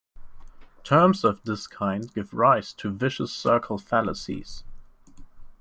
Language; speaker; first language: English; non-native, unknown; German